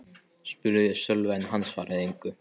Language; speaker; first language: Icelandic; non-native, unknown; Polish